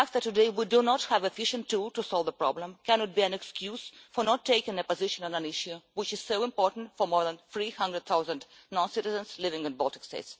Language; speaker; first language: English; non-native, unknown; Russian